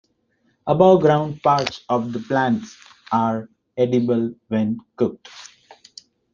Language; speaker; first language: English; non-native, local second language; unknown